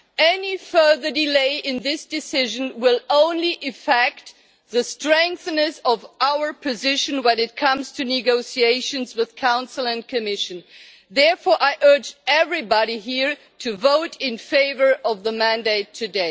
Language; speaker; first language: English; non-native, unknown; German